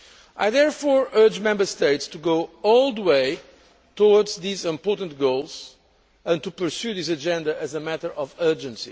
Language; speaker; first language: English; non-native, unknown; Portuguese